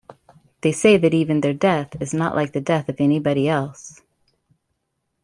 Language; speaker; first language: English; native; English